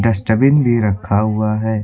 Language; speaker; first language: Hindi; native; Hindi